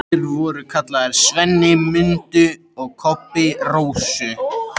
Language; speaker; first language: Icelandic; native; Icelandic